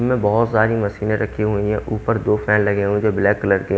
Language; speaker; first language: Hindi; native; Hindi